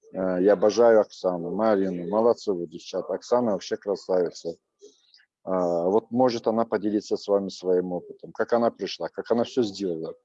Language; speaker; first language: Russian; non-native, local second language; Azerbaijani